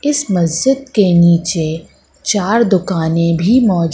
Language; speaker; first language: Hindi; native; Hindi